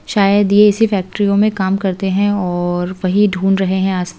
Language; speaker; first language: Hindi; native; Hindi